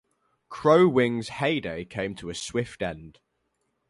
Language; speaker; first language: English; native; English